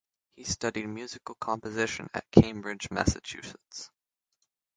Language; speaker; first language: English; native; English